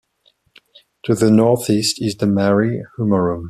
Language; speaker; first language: English; non-native, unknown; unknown